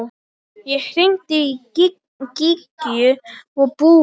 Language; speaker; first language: Icelandic; non-native, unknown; Polish